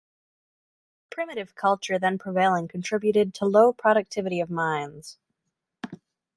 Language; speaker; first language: English; native; English